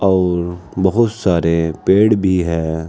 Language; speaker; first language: Hindi; native; Hindi